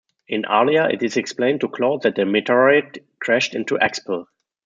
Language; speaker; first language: English; non-native, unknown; German